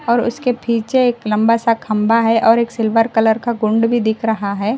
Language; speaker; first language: Hindi; non-native, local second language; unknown